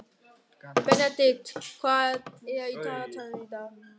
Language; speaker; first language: Icelandic; non-native, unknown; German